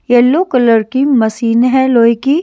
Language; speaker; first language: Hindi; native; Hindi